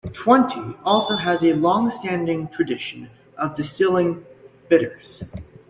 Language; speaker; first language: English; native; English